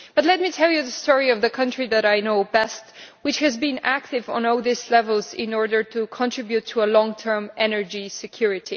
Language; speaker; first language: English; non-native, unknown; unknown